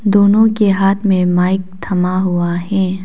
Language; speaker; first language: Hindi; non-native, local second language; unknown